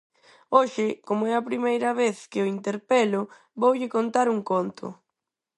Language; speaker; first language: Galician; non-native, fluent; Spanish